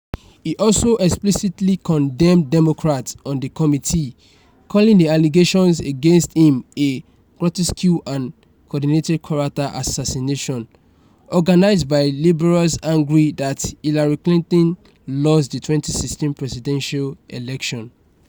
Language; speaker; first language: English; non-native, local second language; Yoruba